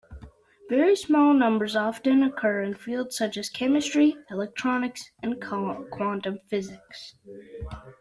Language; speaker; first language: English; native; English